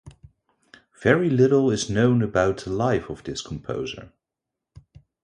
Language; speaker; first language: English; non-native, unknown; Dutch